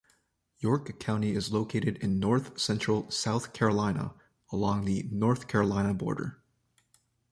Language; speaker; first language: English; native; English